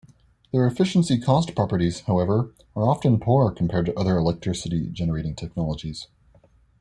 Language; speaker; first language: English; native; English